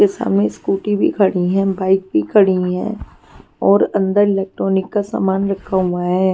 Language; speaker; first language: Hindi; non-native, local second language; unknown